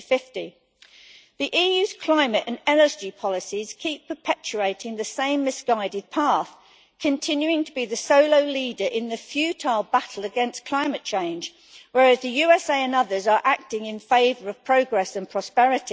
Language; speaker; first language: English; native; English